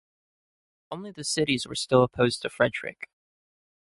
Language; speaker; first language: English; native; English